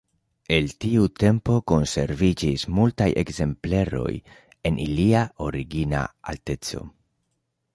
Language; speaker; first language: Esperanto; non-native, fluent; Spanish